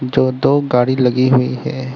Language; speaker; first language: Hindi; non-native, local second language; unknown